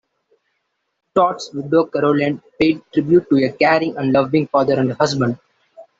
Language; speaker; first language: English; non-native, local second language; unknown